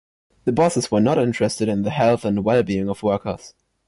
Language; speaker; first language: English; non-native, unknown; German